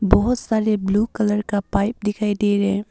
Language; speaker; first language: Hindi; early bilingual, other home language; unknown